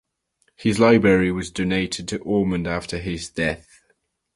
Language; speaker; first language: English; native; English